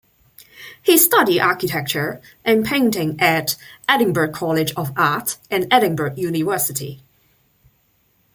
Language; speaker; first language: English; non-native, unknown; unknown